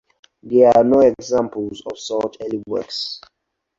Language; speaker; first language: English; non-native, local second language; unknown